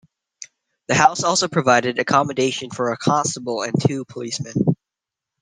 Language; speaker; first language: English; native; English